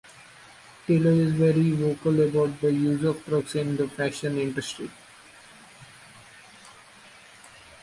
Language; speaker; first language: English; non-native, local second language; Marathi